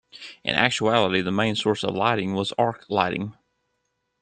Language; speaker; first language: English; native; English